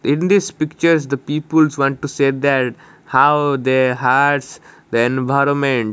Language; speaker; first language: English; non-native, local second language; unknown